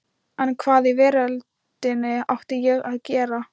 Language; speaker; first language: Icelandic; non-native, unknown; Thai